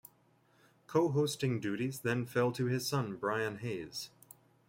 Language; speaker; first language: English; native; English